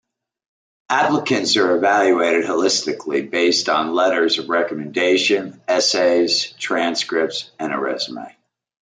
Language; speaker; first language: English; native; English